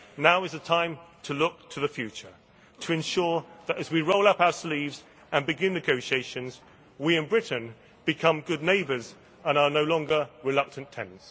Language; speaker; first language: English; native; English